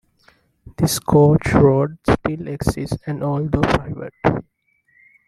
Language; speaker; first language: English; non-native, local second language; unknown